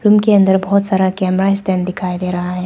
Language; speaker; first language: Hindi; non-native, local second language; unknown